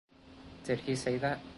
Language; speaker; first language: English; non-native, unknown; Spanish